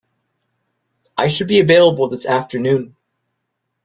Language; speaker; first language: English; native; English